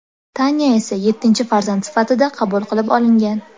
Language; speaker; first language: Uzbek; native; Uzbek